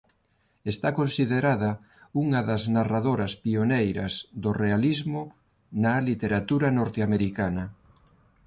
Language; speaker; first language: Galician; non-native, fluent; Spanish